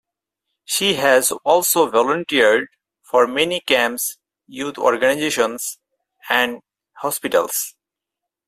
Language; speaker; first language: English; non-native, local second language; Bangla